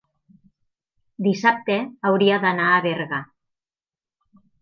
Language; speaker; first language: Catalan; native; Catalan